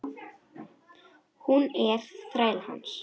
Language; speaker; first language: Icelandic; non-native, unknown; Russian